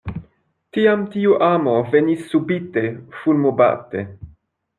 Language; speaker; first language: Esperanto; non-native, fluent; French